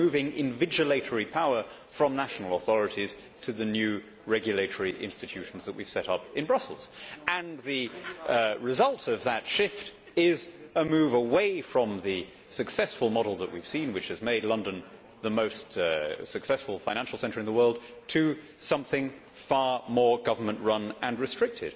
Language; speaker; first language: English; native; English